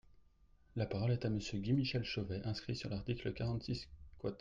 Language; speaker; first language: French; native; French